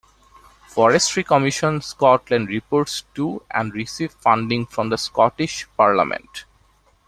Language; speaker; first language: English; non-native, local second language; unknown